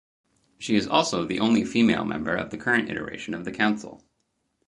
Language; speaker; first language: English; native; English